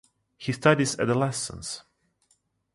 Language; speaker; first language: English; non-native, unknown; Russian